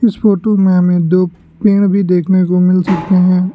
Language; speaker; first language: Hindi; non-native, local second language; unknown